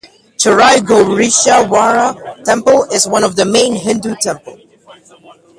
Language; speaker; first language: English; non-native, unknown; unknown